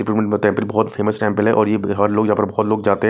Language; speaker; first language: Hindi; non-native, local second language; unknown